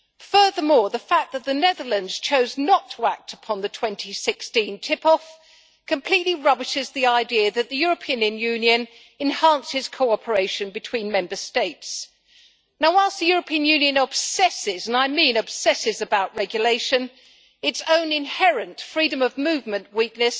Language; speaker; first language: English; native; English